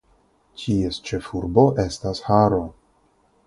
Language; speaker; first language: Esperanto; non-native, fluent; Russian